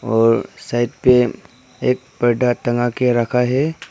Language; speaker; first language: Hindi; non-native, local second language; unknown